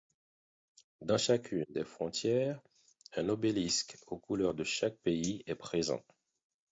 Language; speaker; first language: French; non-native, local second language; Haitian Creole